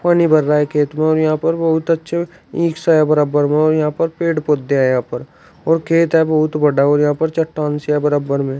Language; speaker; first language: Hindi; native; Hindi